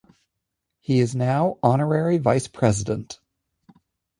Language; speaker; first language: English; native; English